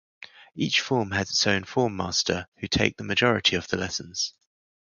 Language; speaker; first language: English; native; English